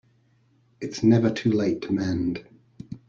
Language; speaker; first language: English; native; English